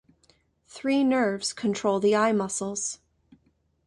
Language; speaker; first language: English; native; English